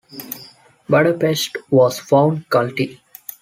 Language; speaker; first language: English; non-native, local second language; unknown